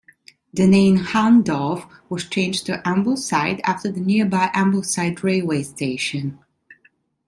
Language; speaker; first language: English; non-native, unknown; Italian